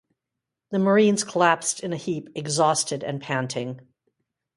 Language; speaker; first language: English; native; English